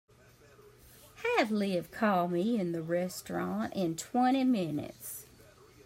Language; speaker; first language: English; native; English